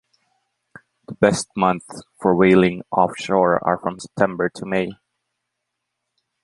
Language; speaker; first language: English; non-native, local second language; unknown